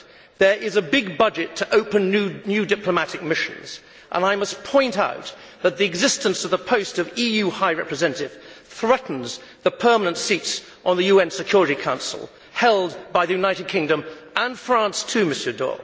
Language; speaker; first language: English; native; English